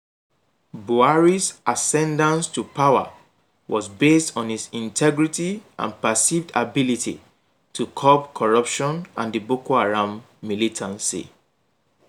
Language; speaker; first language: English; non-native, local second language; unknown